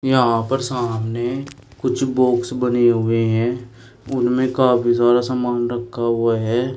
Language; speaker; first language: Hindi; native; Hindi